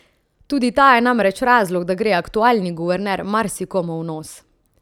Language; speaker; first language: Slovenian; native; Slovenian